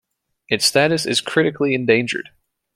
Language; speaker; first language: English; native; English